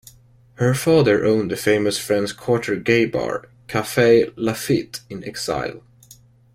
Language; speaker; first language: English; non-native, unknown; Swedish